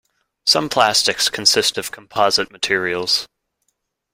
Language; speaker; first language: English; native; English